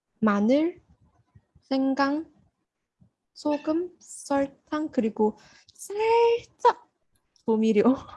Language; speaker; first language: Korean; non-native, learner; Malay